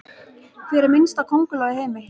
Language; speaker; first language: Icelandic; native; Icelandic